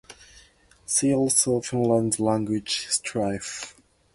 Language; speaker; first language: English; non-native, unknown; Japanese